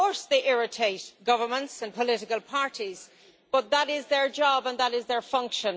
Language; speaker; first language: English; native; English